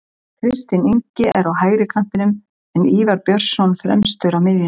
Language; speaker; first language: Icelandic; native; Icelandic